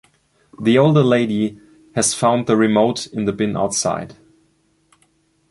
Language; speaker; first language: English; non-native, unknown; German